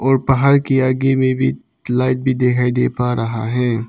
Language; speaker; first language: Hindi; non-native, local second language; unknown